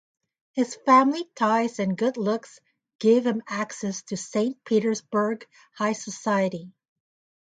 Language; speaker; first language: English; native; English